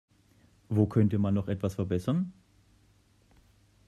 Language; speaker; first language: German; native; German